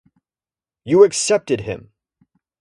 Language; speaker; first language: English; native; English